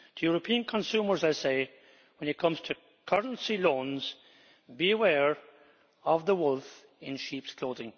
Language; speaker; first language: English; native; English